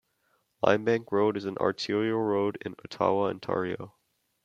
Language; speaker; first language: English; native; English